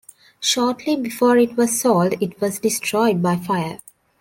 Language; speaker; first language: English; non-native, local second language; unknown